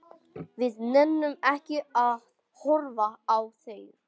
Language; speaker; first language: Icelandic; non-native, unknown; English